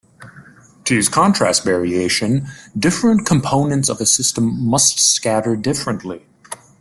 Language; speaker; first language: English; native; English